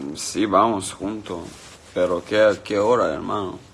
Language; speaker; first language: Spanish; non-native, learner; Russian